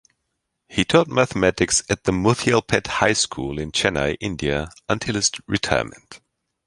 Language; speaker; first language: English; non-native, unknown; German